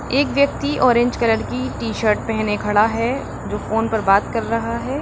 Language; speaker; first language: Hindi; native; Hindi